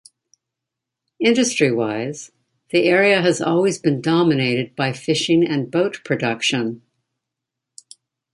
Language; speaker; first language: English; native; English